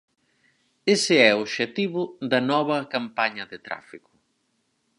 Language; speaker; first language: Galician; native; Galician